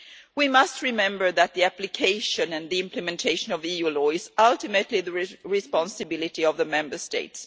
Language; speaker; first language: English; non-native, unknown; Swedish